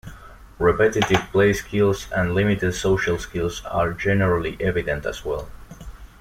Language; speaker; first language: English; non-native, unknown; Spanish